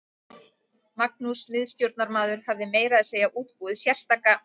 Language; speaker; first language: Icelandic; native; Icelandic